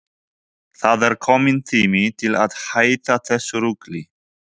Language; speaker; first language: Icelandic; non-native, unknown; Polish